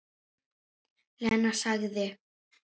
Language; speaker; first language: Icelandic; native; Icelandic